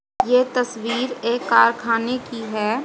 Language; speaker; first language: Hindi; native; Hindi